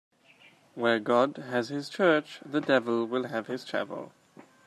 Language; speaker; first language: English; non-native, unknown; German